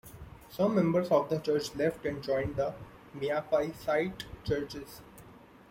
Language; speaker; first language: English; non-native, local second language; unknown